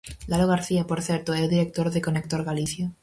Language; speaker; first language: Galician; native; Galician